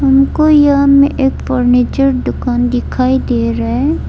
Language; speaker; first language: Hindi; early bilingual, other home language; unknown